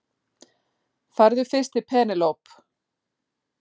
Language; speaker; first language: Icelandic; native; Icelandic